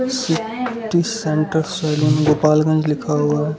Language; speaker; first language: Hindi; non-native, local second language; Gujarati